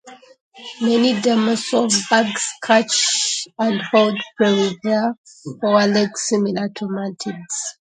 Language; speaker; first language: English; native; English